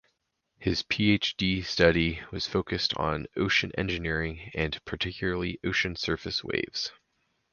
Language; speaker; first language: English; native; English